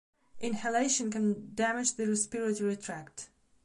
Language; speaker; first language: English; non-native, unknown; Belarusian